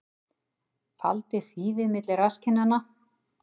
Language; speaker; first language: Icelandic; native; Icelandic